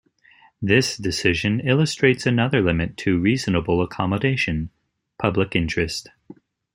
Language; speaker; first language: English; native; English